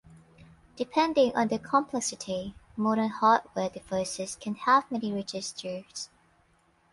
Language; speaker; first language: English; non-native, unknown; Thai